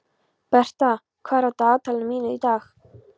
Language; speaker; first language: Icelandic; non-native, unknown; Polish